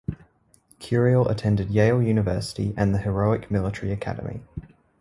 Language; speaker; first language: English; native; English